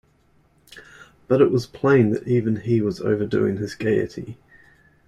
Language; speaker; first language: English; native; English